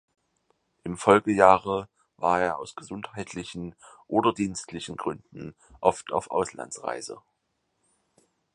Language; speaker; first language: German; native; German